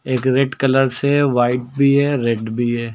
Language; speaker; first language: Hindi; native; Hindi